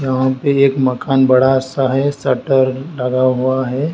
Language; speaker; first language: Hindi; native; Hindi